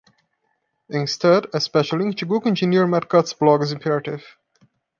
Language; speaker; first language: English; non-native, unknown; Portuguese